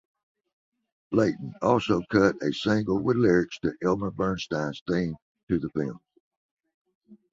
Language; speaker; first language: English; native; English